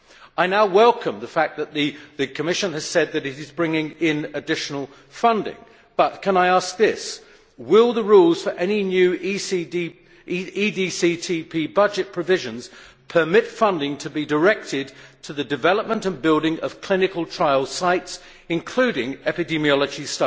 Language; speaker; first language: English; native; English